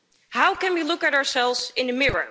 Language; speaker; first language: English; non-native, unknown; Dutch